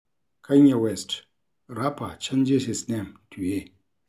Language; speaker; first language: English; non-native, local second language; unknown